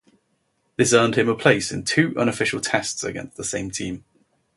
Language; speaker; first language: English; native; English